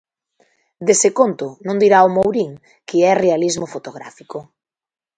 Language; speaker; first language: Galician; native; Galician